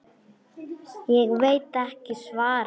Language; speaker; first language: Icelandic; non-native, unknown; Polish